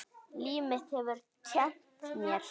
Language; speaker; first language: Icelandic; native; Icelandic